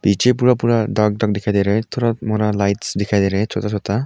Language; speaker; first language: Hindi; non-native, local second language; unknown